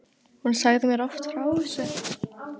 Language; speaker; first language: Icelandic; native; Icelandic